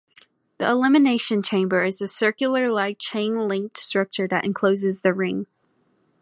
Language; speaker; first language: English; native; English